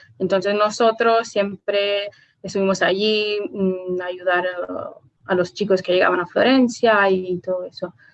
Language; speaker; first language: Spanish; non-native, related language; Italian